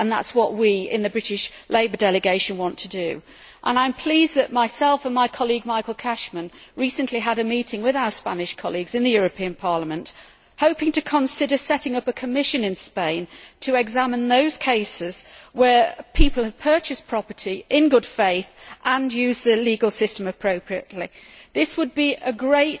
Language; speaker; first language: English; native; English